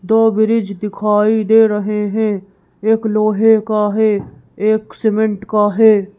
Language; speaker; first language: Hindi; native; Hindi